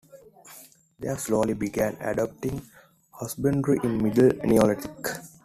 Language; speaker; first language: English; non-native, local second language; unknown